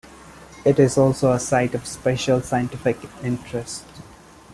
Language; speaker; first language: English; non-native, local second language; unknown